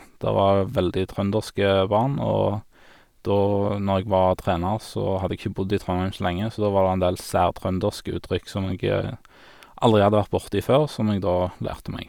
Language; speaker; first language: Norwegian; native; Norwegian